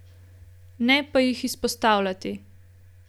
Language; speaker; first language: Slovenian; native; Slovenian